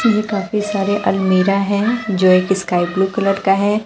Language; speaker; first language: Hindi; native; Hindi